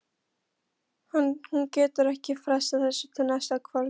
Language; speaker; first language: Icelandic; non-native, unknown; Polish